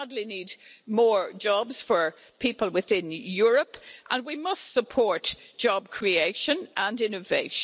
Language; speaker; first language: English; native; English